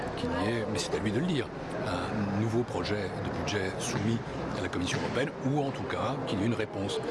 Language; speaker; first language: French; native; French